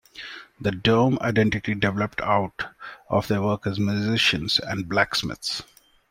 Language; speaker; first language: English; non-native, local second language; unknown